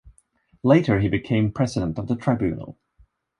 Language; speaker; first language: English; non-native, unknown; Swedish